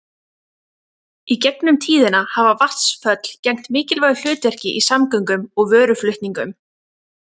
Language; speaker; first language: Icelandic; native; Icelandic